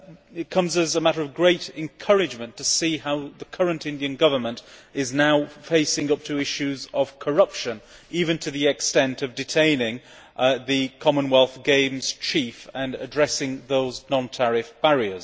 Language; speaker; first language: English; native; English